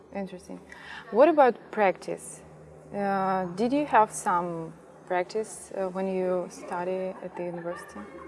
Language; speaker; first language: English; non-native, learner; Russian